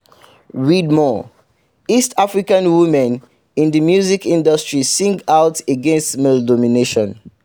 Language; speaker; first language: English; non-native, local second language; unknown